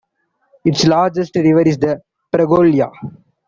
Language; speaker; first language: English; non-native, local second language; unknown